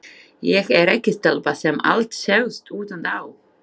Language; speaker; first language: Icelandic; non-native, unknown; Slovak